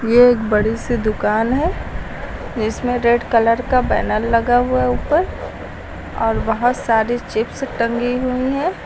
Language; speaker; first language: Hindi; native; Hindi